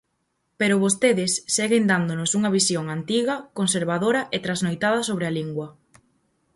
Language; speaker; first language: Galician; native; Galician